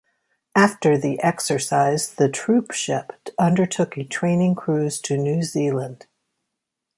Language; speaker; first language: English; native; English